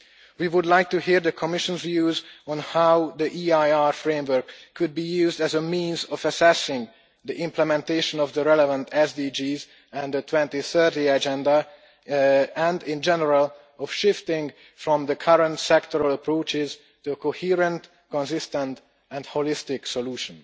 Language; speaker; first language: English; non-native, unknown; Hungarian